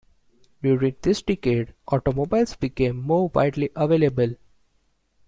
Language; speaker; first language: English; non-native, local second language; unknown